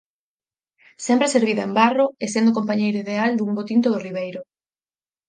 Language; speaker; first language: Galician; native; Galician